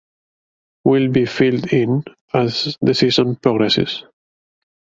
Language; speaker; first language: English; native; English